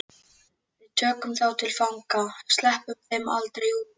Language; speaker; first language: Icelandic; native; Icelandic